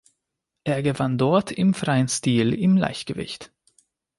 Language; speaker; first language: German; non-native, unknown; Hungarian